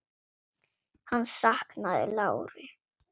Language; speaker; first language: Icelandic; non-native, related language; Swedish